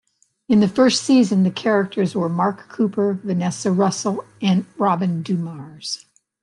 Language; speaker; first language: English; native; English